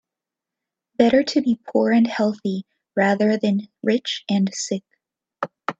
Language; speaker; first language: English; native; English